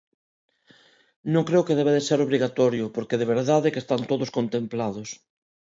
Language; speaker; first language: Galician; non-native, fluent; Spanish